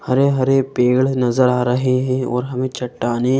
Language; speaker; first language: Hindi; native; Hindi